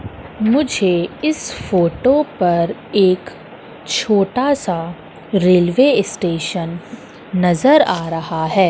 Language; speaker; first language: Hindi; native; Hindi